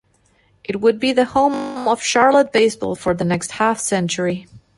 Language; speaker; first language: English; non-native, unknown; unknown